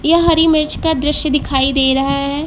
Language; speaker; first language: Hindi; native; Hindi